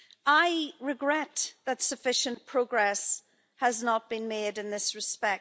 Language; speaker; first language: English; native; English